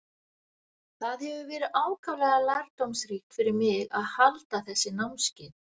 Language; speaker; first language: Icelandic; native; Icelandic